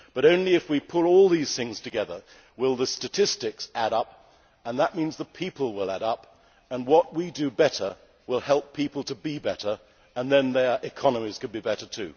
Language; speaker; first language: English; native; English